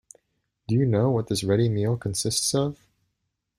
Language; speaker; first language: English; native; English